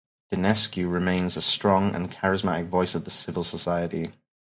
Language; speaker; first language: English; native; English